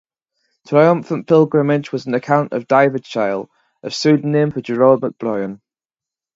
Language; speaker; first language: English; native; English